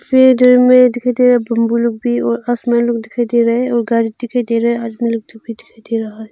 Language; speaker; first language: Hindi; non-native, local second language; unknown